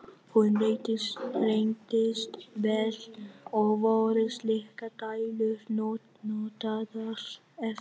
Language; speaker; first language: Icelandic; non-native, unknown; Vietnamese